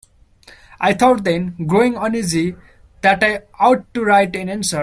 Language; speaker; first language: English; non-native, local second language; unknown